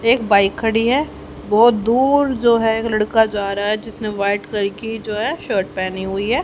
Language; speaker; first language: Hindi; native; Hindi